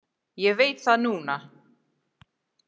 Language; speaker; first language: Icelandic; non-native, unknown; English